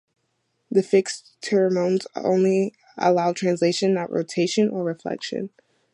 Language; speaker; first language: English; native; English